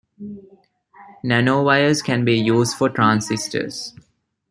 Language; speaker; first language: English; non-native, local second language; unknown